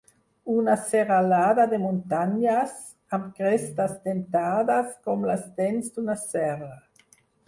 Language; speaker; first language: Catalan; non-native, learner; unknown